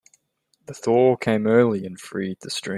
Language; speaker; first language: English; native; English